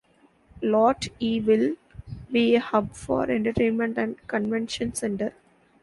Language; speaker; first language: English; non-native, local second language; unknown